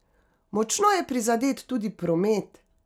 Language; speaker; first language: Slovenian; native; Slovenian